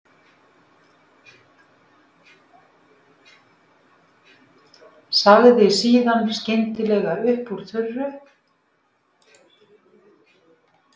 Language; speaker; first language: Icelandic; native; Icelandic